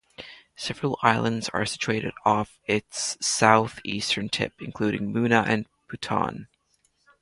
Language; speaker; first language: English; non-native, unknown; Latvian